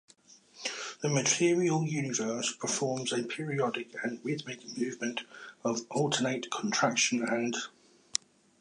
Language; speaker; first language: English; native; English